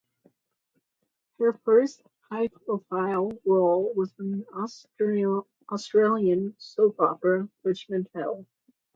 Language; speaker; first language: English; native; English